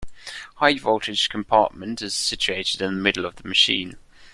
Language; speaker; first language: English; non-native, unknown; German